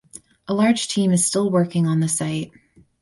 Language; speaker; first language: English; native; English